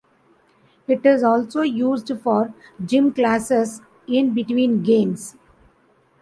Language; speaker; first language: English; non-native, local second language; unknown